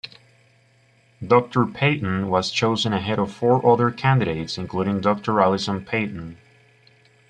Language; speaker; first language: English; native; English